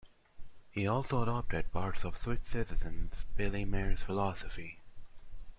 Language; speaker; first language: English; non-native, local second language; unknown